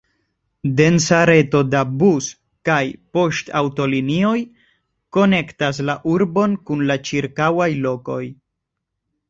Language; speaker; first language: Esperanto; non-native, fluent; Spanish